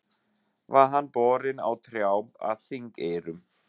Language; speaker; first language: Icelandic; non-native, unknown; German